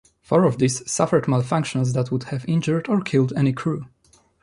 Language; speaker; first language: English; non-native, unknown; Polish